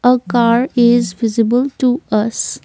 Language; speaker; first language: English; non-native, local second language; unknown